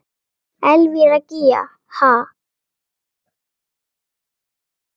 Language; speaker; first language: Icelandic; native; Icelandic